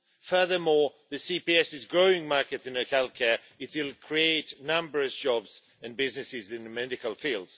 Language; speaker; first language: English; non-native, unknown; Swedish